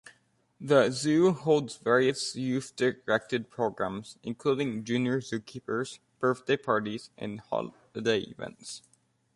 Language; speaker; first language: English; native; English